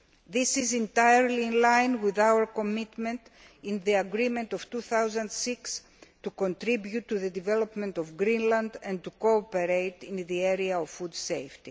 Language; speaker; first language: English; non-native, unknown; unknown